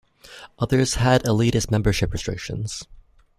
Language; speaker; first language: English; native; English